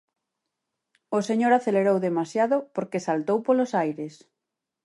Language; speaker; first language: Galician; native; Galician